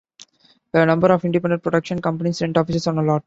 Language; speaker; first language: English; non-native, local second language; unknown